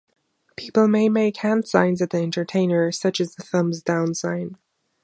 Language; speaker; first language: English; non-native, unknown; German